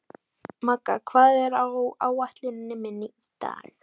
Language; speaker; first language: Icelandic; native; Icelandic